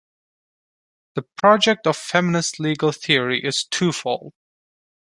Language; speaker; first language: English; non-native, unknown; Turkish